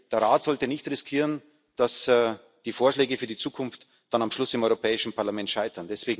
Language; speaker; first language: German; native; German